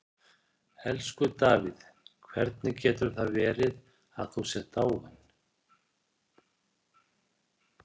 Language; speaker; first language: Icelandic; native; Icelandic